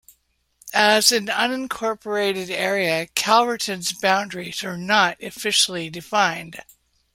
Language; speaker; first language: English; native; English